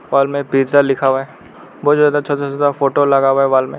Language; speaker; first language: Hindi; non-native, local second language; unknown